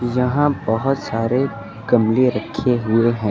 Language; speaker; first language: Hindi; native; Hindi